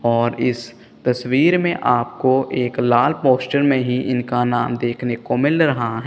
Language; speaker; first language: Hindi; non-native, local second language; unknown